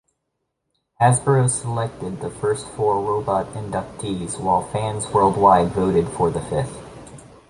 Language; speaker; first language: English; native; English